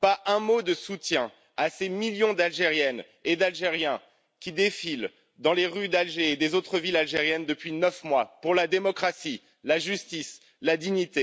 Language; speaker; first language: French; native; French